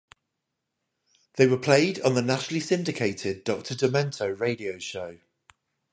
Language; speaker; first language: English; native; English